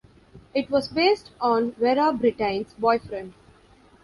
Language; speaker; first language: English; non-native, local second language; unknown